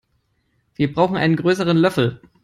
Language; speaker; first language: English; non-native, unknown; German